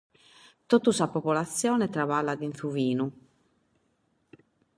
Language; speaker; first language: Sardinian; native; Sardinian